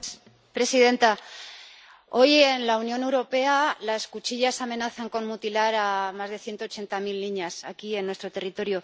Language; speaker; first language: Spanish; native; Spanish